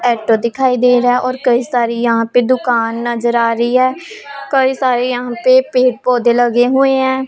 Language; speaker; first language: Hindi; non-native, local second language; Punjabi